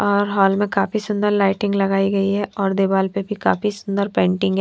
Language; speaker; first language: Hindi; non-native, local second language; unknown